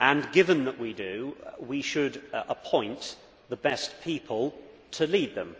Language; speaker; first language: English; native; English